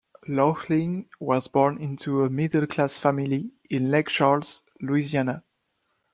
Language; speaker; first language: English; non-native, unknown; French